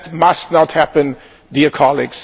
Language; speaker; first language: English; non-native, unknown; German